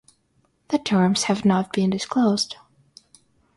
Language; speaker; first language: English; non-native, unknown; Russian